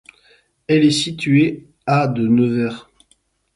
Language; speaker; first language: French; native; French